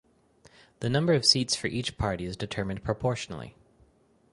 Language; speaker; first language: English; native; English